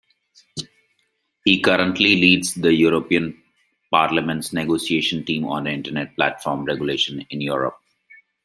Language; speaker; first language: English; non-native, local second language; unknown